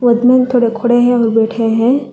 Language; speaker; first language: Hindi; non-native, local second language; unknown